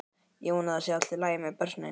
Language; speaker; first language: Icelandic; native; Icelandic